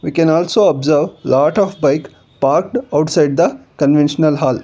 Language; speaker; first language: English; non-native, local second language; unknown